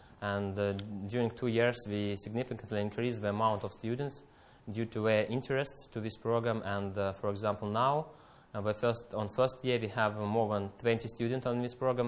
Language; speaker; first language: English; non-native, fluent; Russian